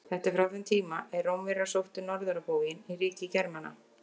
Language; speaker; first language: Icelandic; native; Icelandic